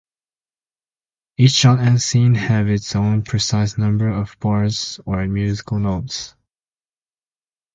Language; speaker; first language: English; native; English